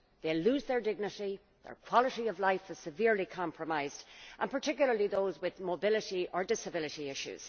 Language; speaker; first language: English; native; English